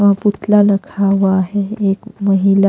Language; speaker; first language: Hindi; non-native, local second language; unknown